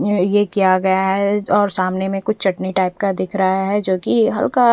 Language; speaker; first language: Hindi; non-native, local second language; Punjabi